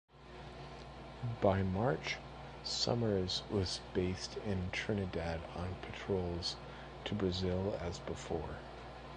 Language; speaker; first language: English; native; English